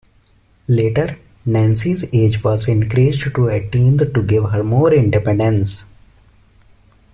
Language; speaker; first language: English; non-native, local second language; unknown